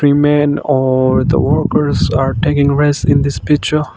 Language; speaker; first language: English; non-native, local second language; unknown